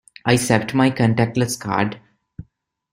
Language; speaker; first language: English; non-native, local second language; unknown